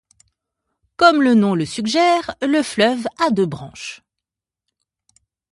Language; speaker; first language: French; native; French